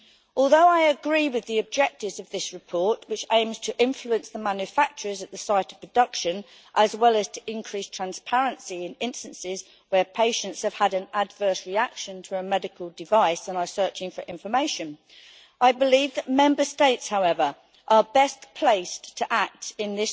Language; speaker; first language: English; native; English